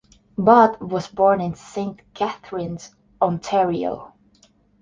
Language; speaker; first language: English; non-native, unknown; Estonian